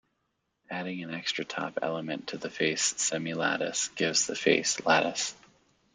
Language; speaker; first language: English; native; English